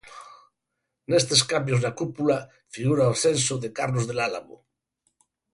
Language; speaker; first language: Galician; native; Galician